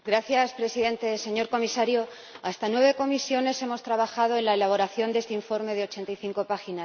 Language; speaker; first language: Spanish; native; Spanish